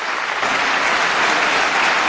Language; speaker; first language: French; non-native, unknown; German